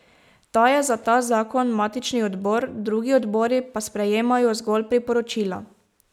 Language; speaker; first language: Slovenian; native; Slovenian